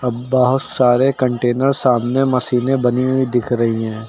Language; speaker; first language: Hindi; native; Hindi